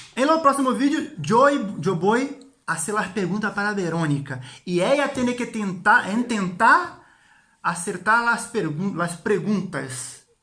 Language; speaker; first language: Portuguese; non-native, learner; Spanish